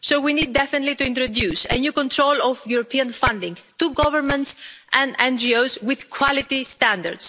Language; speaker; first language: English; non-native, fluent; Greek